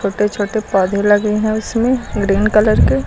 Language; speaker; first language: Hindi; native; Hindi